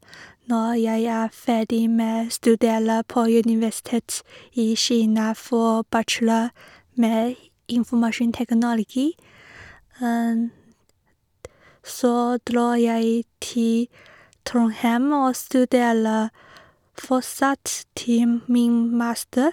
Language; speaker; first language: Norwegian; non-native, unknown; Chinese